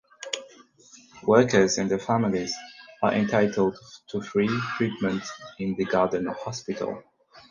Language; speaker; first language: English; non-native, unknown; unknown